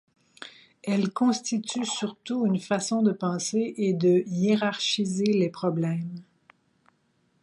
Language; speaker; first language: French; native; French